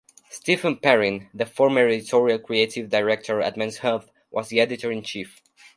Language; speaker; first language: English; non-native, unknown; Spanish